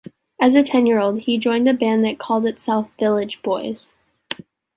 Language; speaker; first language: English; native; English